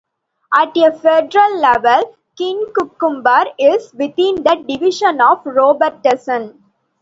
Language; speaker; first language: English; non-native, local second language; Tamil